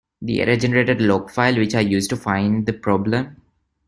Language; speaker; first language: English; non-native, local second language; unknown